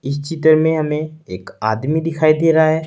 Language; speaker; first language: Hindi; native; Hindi